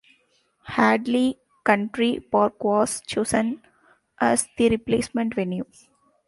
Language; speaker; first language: English; non-native, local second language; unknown